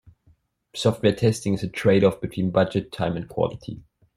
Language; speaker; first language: English; non-native, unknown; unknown